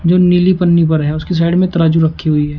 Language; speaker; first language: Hindi; native; Hindi